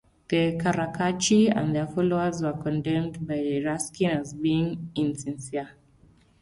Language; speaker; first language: English; non-native, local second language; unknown